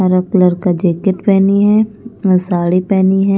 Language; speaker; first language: Hindi; non-native, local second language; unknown